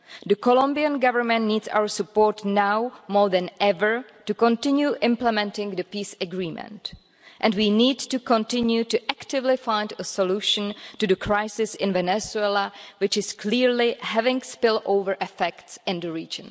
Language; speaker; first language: English; non-native, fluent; Czech